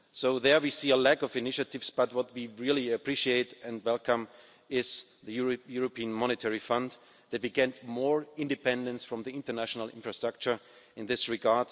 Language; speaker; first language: English; non-native, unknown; German